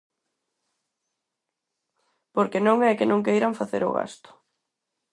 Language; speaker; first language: Galician; non-native, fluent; Spanish